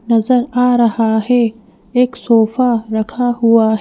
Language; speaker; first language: Hindi; native; Hindi